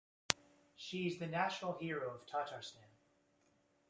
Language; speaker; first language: English; native; English